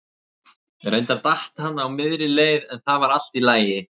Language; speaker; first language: Icelandic; native; Icelandic